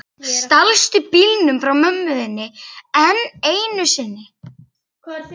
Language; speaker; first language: Icelandic; native; Icelandic